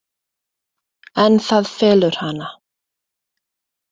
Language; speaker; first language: Icelandic; native; Icelandic